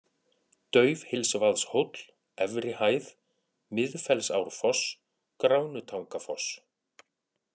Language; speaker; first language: Icelandic; native; Icelandic